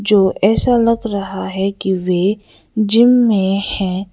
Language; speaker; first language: Hindi; non-native, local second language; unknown